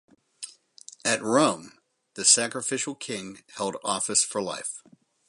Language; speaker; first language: English; native; English